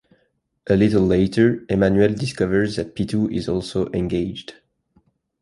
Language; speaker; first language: English; non-native, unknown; French